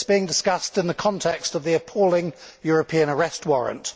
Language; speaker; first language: English; native; English